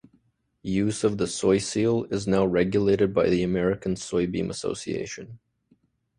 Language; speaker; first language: English; native; English